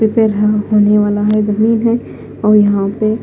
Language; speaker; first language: Hindi; non-native, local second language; Punjabi